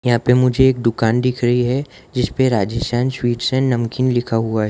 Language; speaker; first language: Hindi; non-native, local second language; Gujarati